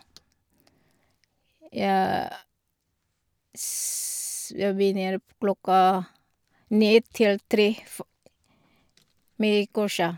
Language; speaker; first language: Norwegian; non-native, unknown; Filipino